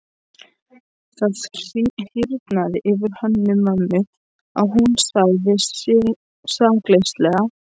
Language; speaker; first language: Icelandic; non-native, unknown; Polish